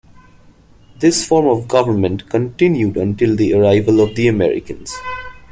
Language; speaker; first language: English; non-native, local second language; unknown